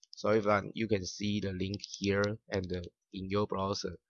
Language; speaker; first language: English; non-native, learner; Chinese